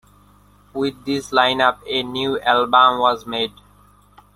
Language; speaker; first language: English; non-native, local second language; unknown